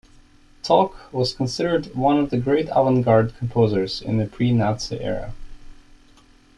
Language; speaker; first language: English; native; English